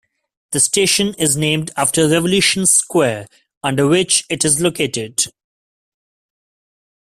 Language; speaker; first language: English; non-native, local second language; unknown